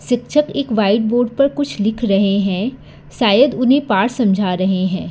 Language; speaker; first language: Hindi; non-native, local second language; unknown